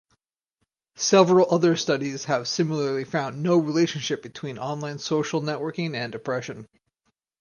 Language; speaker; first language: English; native; English